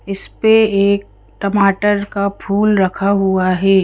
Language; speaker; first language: Hindi; native; Hindi